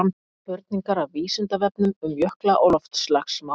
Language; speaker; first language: Icelandic; native; Icelandic